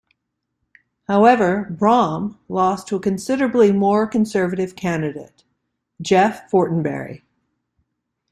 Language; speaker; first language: English; native; English